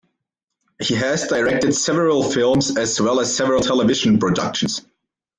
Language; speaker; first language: English; non-native, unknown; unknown